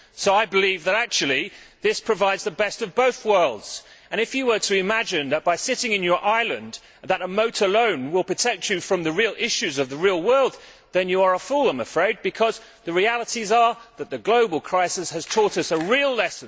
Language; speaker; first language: English; native; English